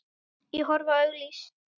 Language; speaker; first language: Icelandic; native; Icelandic